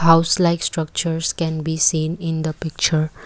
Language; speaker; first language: English; non-native, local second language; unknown